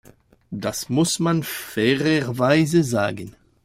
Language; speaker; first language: German; non-native, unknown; French